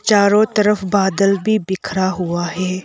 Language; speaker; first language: Hindi; non-native, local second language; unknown